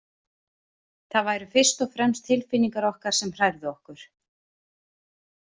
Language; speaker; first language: Icelandic; native; Icelandic